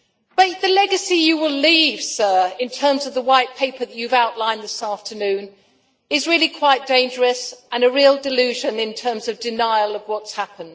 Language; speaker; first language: English; native; English